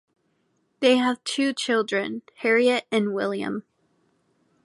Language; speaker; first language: English; native; English